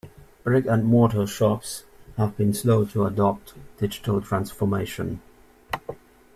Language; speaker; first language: English; native; English